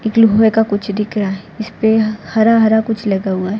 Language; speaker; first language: Hindi; non-native, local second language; Gujarati